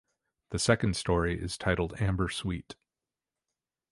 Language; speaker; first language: English; native; English